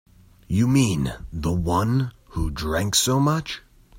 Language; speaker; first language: English; native; English